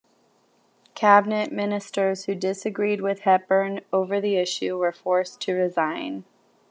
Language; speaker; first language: English; native; English